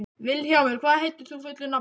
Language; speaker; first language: Icelandic; native; Icelandic